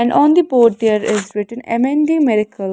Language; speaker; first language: English; non-native, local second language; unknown